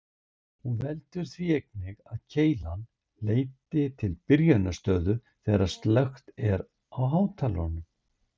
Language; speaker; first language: Icelandic; native; Icelandic